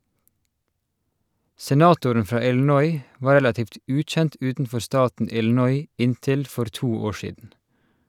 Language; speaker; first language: Norwegian; native; Norwegian